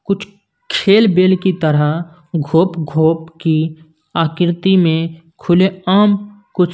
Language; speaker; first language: Hindi; non-native, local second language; Punjabi